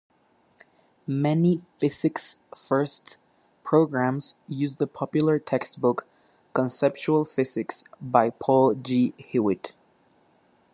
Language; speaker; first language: English; native; English